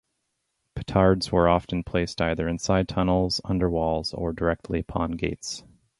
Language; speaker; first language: English; native; English